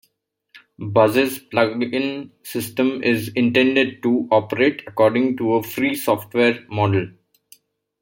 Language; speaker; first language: English; non-native, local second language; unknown